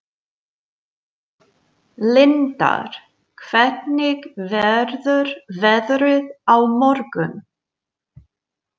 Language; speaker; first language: Icelandic; non-native, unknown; English